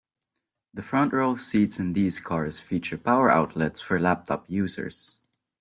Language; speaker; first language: English; non-native, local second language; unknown